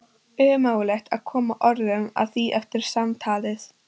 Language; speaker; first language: Icelandic; non-native, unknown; Polish